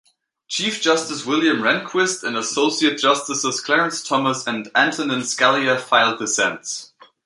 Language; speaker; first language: English; native; English